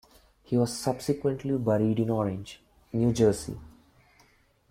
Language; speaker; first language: English; non-native, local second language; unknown